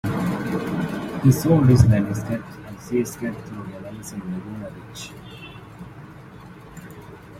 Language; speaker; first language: English; native; English